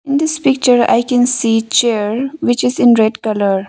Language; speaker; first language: English; non-native, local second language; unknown